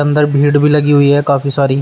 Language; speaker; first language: Hindi; native; Hindi